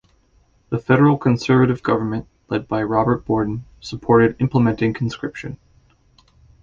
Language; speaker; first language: English; native; English